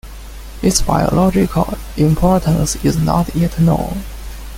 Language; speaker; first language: English; non-native, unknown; Chinese